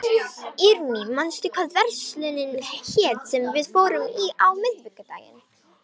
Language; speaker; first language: Icelandic; non-native, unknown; Romanian